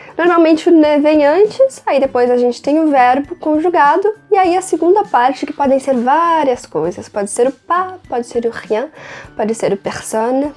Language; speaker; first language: Portuguese; non-native, fluent; French